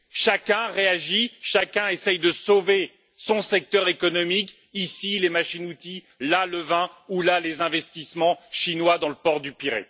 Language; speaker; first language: French; native; French